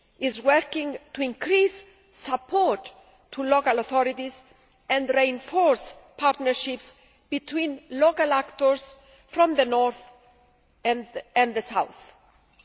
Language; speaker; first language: English; non-native, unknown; Greek